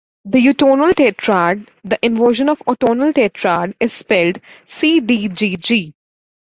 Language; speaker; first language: English; native; English